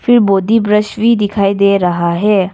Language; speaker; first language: Hindi; non-native, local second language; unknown